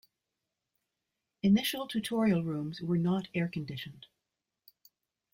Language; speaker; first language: English; native; English